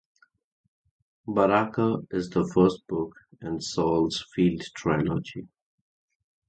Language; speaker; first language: English; non-native, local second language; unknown